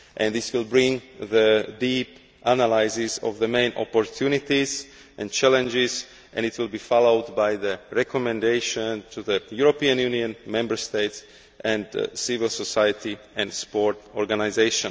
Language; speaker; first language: English; non-native, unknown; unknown